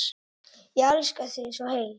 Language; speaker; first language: Icelandic; non-native, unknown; Italian